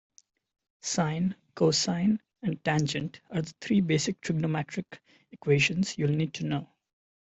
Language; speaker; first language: English; non-native, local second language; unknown